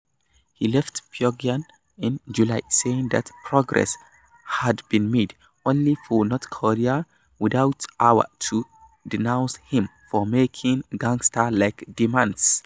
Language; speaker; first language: English; non-native, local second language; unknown